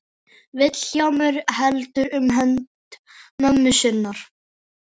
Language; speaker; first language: Icelandic; non-native, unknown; Filipino